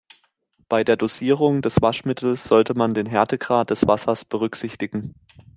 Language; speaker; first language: German; native; German